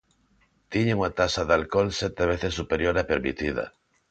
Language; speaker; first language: Galician; non-native, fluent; Spanish